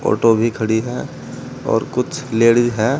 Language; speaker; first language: Hindi; native; Hindi